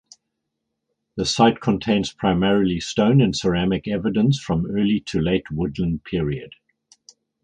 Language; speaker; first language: English; native; English